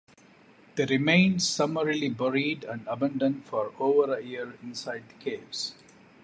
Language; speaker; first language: English; non-native, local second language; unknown